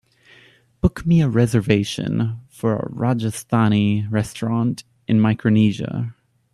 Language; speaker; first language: English; native; English